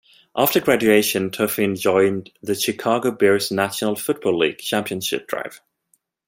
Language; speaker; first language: English; non-native, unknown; Swedish